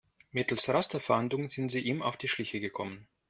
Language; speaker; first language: German; non-native, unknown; Russian